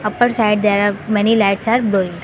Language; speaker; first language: English; non-native, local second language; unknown